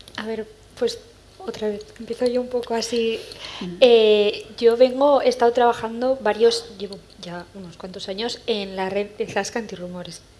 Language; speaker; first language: Spanish; early bilingual, other home language; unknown